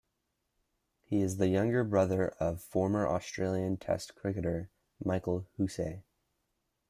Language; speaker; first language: English; native; English